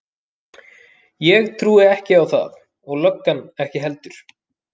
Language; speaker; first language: Icelandic; native; Icelandic